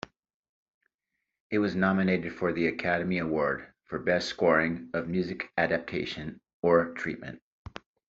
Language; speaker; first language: English; native; English